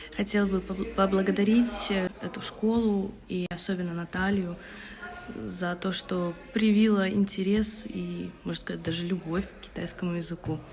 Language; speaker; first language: Russian; native; Russian